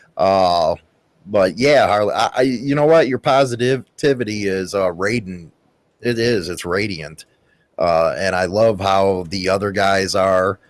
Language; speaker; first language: English; native; English